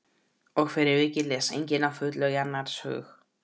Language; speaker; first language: Icelandic; native; Icelandic